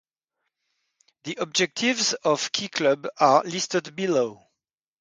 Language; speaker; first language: English; non-native, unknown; French